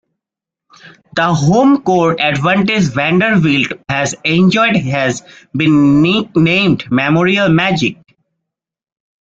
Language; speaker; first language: English; non-native, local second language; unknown